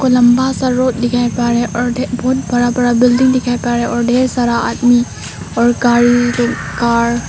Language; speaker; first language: Hindi; non-native, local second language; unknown